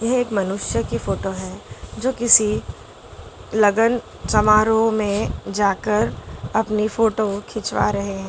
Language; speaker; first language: Hindi; non-native, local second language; Gujarati